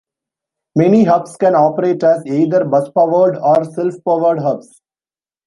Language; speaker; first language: English; non-native, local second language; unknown